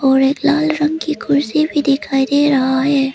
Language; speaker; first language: Hindi; early bilingual, other home language; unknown